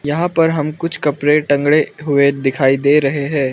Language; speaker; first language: Hindi; non-native, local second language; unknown